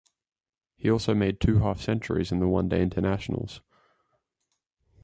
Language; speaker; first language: English; native; English